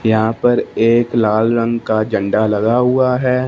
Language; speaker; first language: Hindi; non-native, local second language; Punjabi